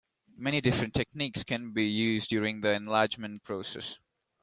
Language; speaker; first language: English; non-native, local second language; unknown